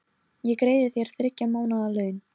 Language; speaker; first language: Icelandic; non-native, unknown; Polish